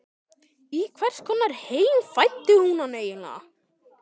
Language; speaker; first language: Icelandic; native; Icelandic